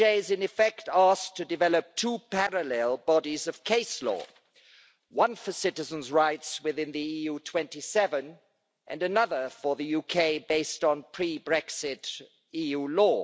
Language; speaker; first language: English; non-native, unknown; German